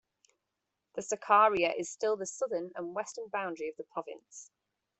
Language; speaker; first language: English; native; English